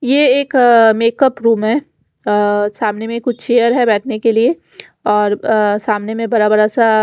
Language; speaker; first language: Hindi; non-native, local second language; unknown